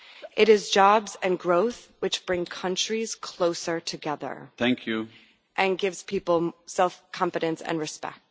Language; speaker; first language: English; non-native, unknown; Dutch